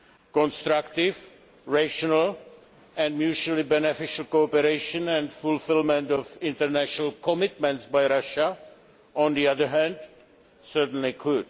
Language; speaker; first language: English; non-native, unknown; Czech